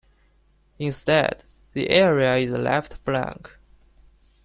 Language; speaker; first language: English; non-native, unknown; Chinese